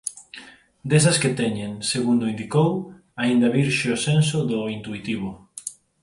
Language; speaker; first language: Galician; non-native, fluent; Spanish